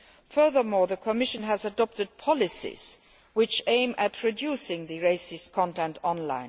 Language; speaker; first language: English; non-native, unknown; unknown